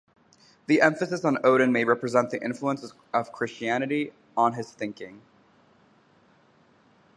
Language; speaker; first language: English; native; English